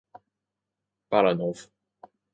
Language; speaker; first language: English; native; English